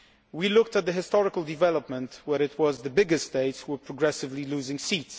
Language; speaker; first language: English; non-native, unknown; Polish